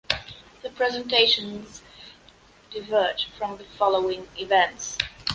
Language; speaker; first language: English; non-native, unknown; Polish